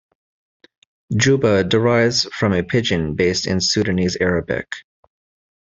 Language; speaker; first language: English; native; English